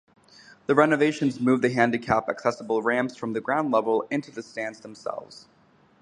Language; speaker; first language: English; native; English